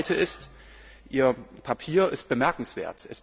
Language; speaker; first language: German; native; German